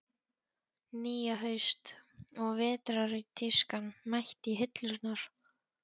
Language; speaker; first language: Icelandic; non-native, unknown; Polish